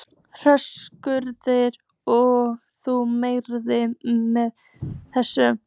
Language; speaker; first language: Icelandic; native; Icelandic